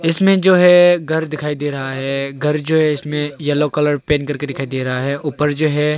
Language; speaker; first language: Hindi; non-native, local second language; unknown